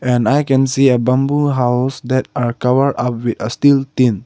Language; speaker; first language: English; non-native, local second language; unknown